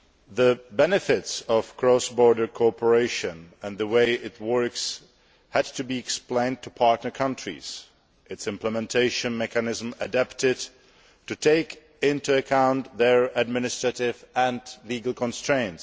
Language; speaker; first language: English; non-native, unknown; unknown